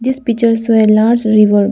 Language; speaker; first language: English; non-native, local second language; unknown